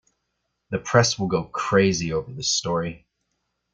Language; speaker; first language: English; native; English